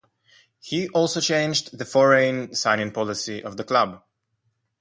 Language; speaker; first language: English; non-native, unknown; Russian